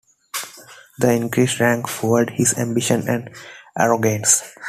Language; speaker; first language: English; non-native, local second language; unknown